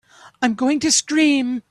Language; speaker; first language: English; native; English